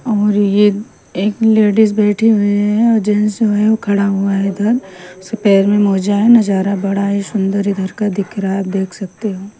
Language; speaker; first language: Hindi; non-native, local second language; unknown